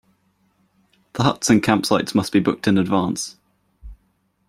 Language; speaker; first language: English; native; English